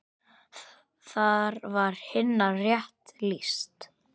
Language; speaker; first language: Icelandic; native; Icelandic